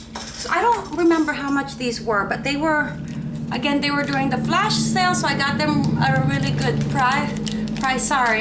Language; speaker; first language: English; non-native, local second language; Filipino